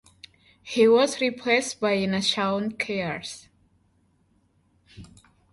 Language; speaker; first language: English; non-native, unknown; Indonesian